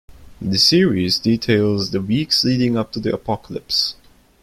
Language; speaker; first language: English; non-native, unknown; Turkish